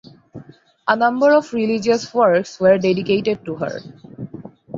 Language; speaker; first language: English; non-native, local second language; Bangla